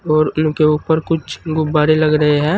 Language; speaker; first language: Hindi; native; Hindi